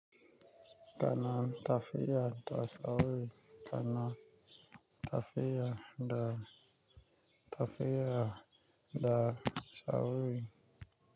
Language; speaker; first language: Hausa; native; Hausa